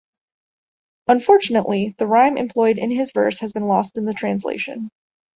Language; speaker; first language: English; native; English